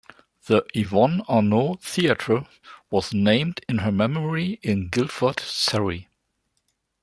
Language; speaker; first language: English; non-native, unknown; German